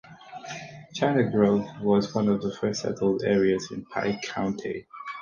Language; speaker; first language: English; non-native, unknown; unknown